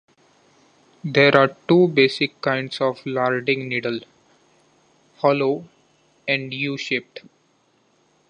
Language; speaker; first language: English; non-native, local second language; Marathi